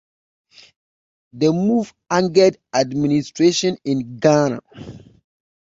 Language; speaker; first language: English; native; English